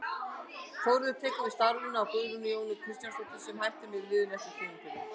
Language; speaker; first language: Icelandic; native; Icelandic